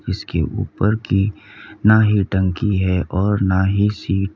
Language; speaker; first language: Hindi; native; Hindi